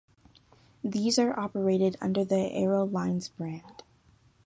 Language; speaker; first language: English; native; English